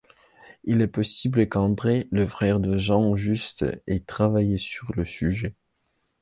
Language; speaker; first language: French; non-native, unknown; Belarusian